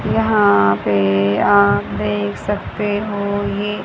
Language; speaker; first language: Hindi; native; Hindi